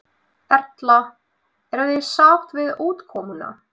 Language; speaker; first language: Icelandic; non-native, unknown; Russian